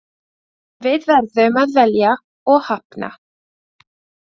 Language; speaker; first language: Icelandic; non-native, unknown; Latvian